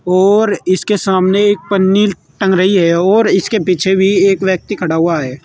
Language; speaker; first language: Hindi; native; Hindi